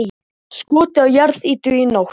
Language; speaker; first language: Icelandic; native; Icelandic